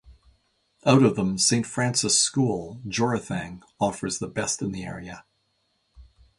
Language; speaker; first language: English; native; English